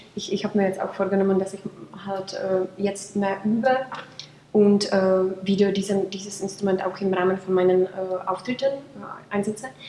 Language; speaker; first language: German; non-native, fluent; Czech